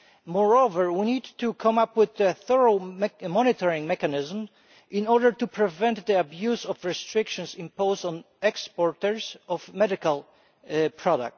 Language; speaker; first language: English; non-native, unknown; Polish